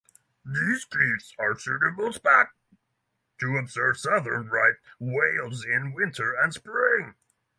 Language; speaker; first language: English; non-native, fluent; Norwegian